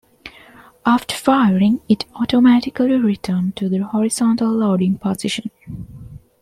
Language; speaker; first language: English; non-native, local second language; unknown